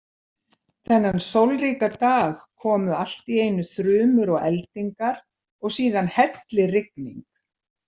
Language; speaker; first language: Icelandic; native; Icelandic